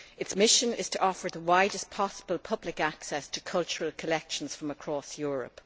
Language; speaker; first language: English; native; English